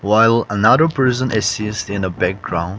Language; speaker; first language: English; non-native, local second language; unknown